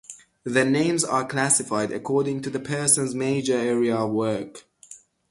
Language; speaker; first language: English; non-native, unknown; Persian